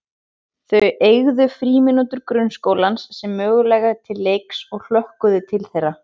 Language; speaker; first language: Icelandic; native; Icelandic